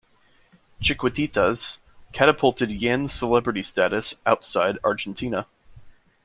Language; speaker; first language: English; native; English